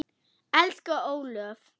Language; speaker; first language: Icelandic; non-native, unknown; German